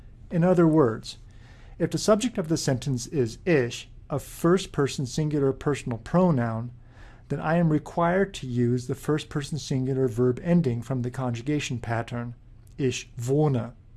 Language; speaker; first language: English; native; English